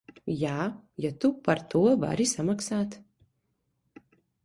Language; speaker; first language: Latvian; early bilingual, heritage; Latvian